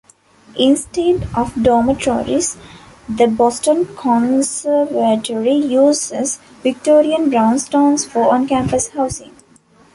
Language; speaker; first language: English; non-native, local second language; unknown